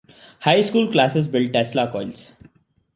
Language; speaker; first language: English; non-native, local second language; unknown